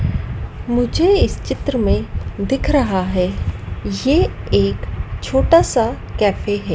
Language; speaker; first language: Hindi; native; Hindi